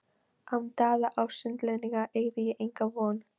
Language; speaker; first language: Icelandic; non-native, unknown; Polish